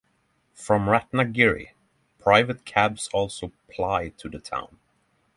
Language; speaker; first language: English; non-native, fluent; Norwegian